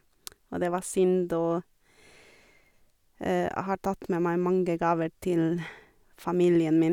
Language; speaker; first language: Norwegian; non-native, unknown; Portuguese